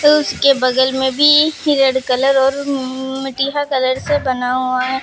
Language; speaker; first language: Hindi; native; Hindi